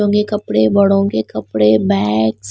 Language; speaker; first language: Hindi; non-native, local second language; Punjabi